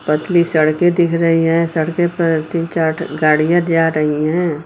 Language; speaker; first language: Hindi; native; Hindi